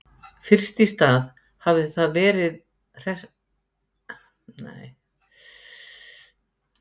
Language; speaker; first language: Icelandic; native; Icelandic